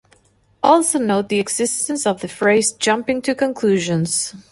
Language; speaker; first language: English; non-native, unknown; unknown